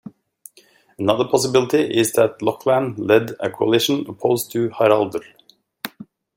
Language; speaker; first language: English; native; English